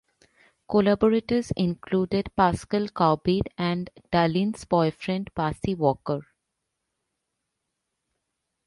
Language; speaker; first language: English; non-native, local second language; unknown